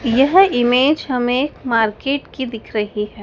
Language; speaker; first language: Hindi; native; Hindi